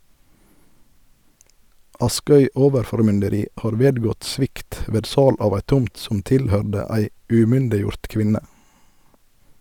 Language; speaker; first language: Norwegian; native; Norwegian